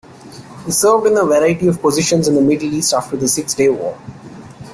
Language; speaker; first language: English; non-native, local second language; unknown